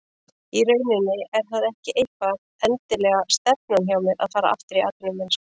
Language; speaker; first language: Icelandic; native; Icelandic